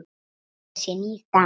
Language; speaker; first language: Icelandic; native; Icelandic